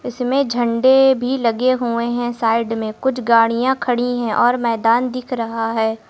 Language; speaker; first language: Hindi; native; Hindi